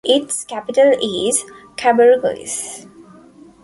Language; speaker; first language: English; non-native, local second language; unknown